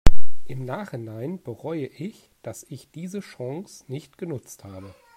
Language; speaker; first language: German; native; German